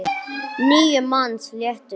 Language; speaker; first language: Icelandic; non-native, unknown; English